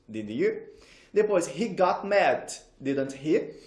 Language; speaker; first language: English; non-native, fluent; Portuguese